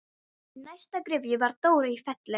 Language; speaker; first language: Icelandic; non-native, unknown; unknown